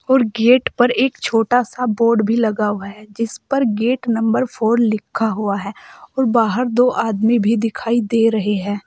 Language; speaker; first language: Hindi; native; Hindi